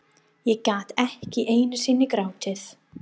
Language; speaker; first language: Icelandic; non-native, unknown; English